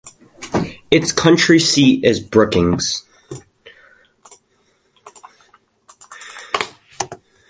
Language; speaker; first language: English; native; English